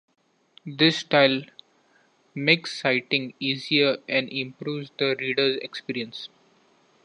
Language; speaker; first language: English; non-native, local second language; Marathi